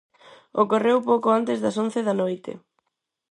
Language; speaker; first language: Galician; non-native, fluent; Spanish